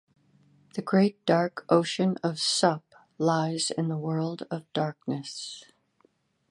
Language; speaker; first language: English; native; English